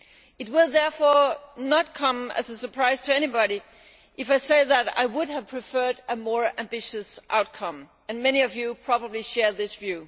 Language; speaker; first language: English; non-native, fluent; Danish